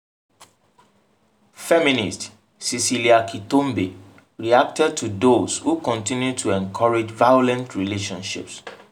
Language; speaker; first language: English; non-native, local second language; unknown